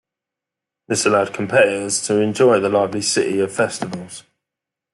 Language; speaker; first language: English; native; English